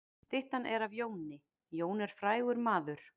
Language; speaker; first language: Icelandic; native; Icelandic